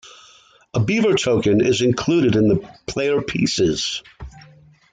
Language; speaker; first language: English; native; English